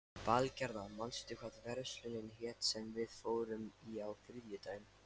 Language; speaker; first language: Icelandic; non-native, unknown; Lithuanian